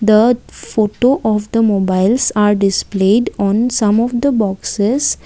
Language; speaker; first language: English; non-native, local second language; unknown